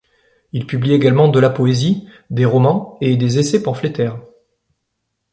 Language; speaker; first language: French; native; French